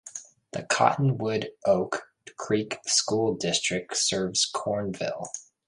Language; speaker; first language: English; native; English